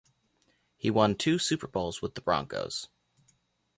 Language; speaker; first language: English; native; English